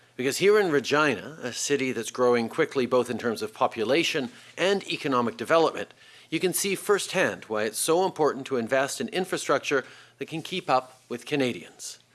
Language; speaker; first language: English; native; English